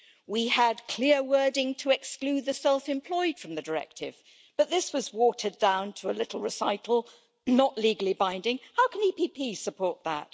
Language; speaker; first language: English; native; English